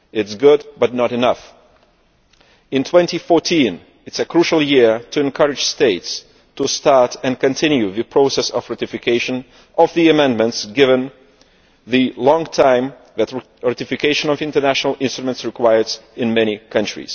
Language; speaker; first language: English; non-native, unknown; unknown